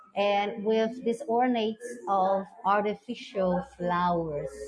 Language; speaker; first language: English; non-native, fluent; Portuguese